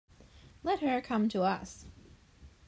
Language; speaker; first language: English; native; English